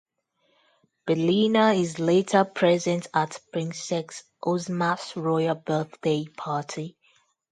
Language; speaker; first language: English; non-native, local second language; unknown